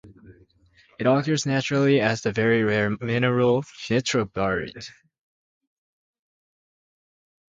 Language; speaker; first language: English; native; English